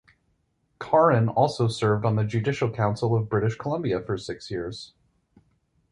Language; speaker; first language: English; native; English